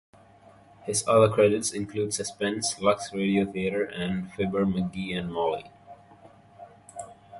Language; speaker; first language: English; native; English